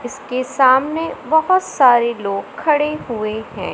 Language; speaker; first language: Hindi; native; Hindi